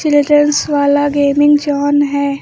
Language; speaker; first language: Hindi; native; Hindi